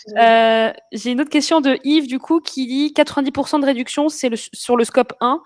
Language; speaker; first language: French; native; French